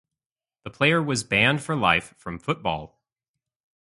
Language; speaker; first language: English; native; English